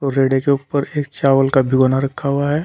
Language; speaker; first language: Hindi; native; Hindi